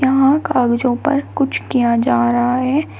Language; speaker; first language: Hindi; native; Hindi